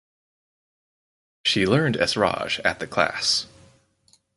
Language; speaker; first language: English; native; English